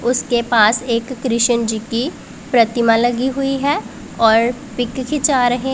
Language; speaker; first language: Hindi; non-native, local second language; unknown